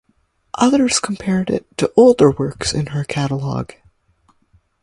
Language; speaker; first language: English; native; English